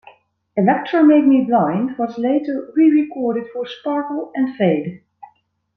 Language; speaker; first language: English; non-native, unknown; Dutch